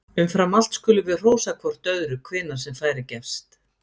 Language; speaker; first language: Icelandic; native; Icelandic